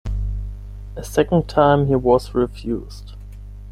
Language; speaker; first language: English; non-native, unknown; German